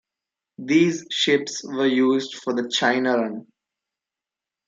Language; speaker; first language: English; non-native, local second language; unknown